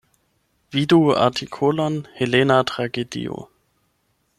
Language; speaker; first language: Esperanto; non-native, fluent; German